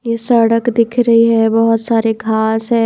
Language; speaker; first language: Hindi; native; Hindi